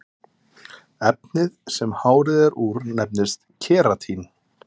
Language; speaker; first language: Icelandic; native; Icelandic